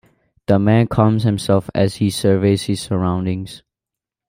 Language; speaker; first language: English; non-native, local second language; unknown